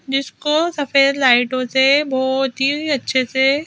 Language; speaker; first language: Hindi; native; Hindi